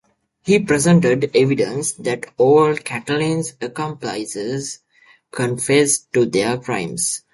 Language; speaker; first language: English; native; English